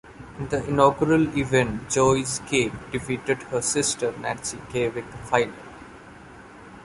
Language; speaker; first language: English; non-native, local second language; Malayalam